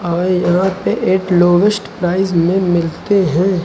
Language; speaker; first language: Hindi; native; Hindi